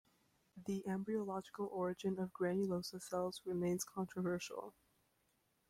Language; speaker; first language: English; native; English